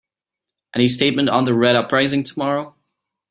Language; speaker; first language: English; native; English